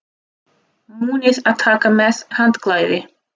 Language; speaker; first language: Icelandic; non-native, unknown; Russian